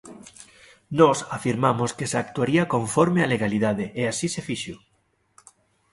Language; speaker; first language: Galician; native; Galician